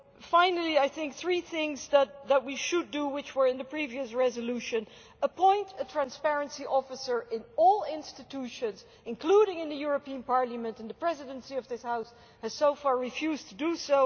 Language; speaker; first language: English; non-native, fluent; Dutch